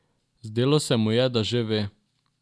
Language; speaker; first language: Slovenian; non-native, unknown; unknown